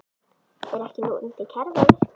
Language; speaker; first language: Icelandic; native; Icelandic